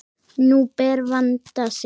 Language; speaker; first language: Icelandic; native; Icelandic